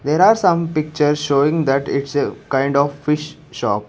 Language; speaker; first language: English; non-native, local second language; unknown